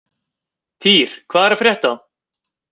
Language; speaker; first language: Icelandic; native; Icelandic